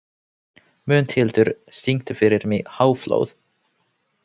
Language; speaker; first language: Icelandic; non-native, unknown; Finnish